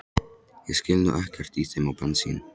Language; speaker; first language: Icelandic; non-native, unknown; Polish